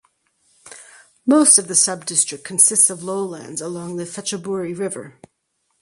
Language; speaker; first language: English; native; English